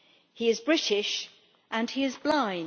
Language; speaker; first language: English; native; English